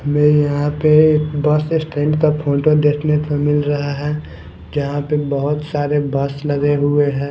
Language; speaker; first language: Hindi; non-native, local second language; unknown